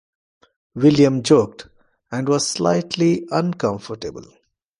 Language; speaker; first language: English; non-native, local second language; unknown